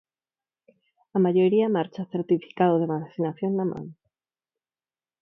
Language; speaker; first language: Galician; non-native, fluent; Spanish